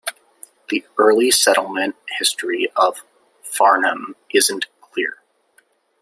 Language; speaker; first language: English; native; English